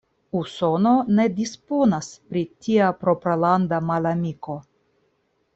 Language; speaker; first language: Esperanto; non-native, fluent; Russian